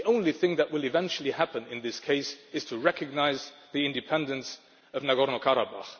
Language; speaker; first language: English; non-native, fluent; Luxembourgish